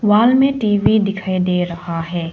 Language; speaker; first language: Hindi; non-native, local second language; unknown